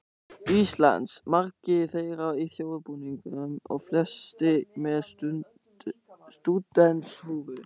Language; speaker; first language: Icelandic; non-native, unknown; German